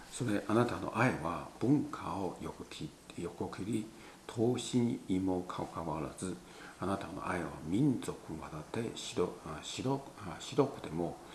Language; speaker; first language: Japanese; non-native, fluent; Chinese